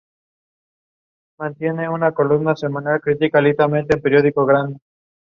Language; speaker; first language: English; non-native, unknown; Spanish